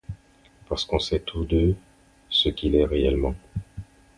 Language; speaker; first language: French; non-native, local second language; Haitian Creole